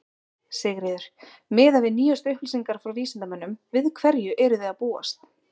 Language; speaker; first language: Icelandic; native; Icelandic